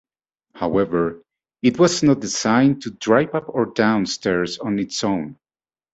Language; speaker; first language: English; native; English